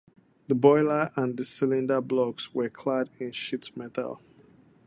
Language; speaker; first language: English; non-native, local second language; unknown